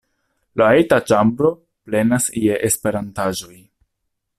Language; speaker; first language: Esperanto; non-native, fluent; Italian